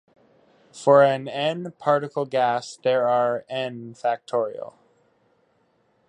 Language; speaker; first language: English; native; English